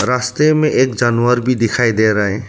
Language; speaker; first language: Hindi; non-native, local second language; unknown